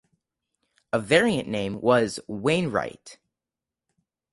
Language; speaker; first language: English; native; English